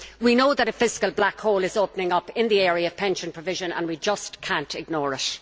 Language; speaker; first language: English; native; English